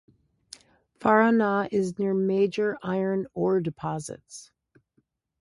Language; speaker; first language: English; native; English